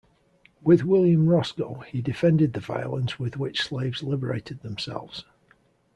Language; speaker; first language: English; native; English